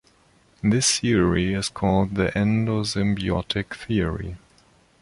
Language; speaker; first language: English; non-native, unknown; German